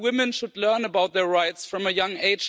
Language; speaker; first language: English; non-native, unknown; German